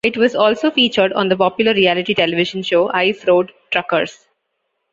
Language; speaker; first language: English; non-native, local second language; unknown